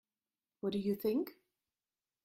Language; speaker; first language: English; non-native, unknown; German